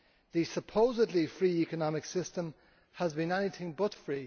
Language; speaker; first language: English; native; English